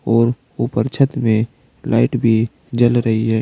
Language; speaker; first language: Hindi; native; Hindi